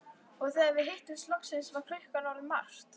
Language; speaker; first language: Icelandic; native; Icelandic